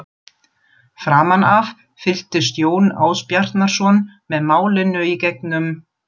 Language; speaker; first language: Icelandic; non-native, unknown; German